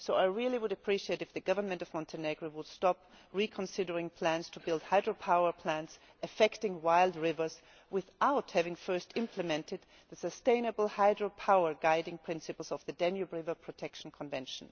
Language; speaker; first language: English; non-native, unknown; German